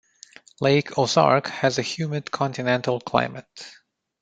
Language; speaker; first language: English; non-native, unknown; Romanian